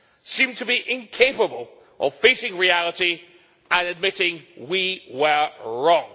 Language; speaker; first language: English; native; English